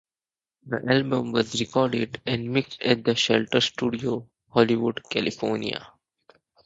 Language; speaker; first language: English; native; English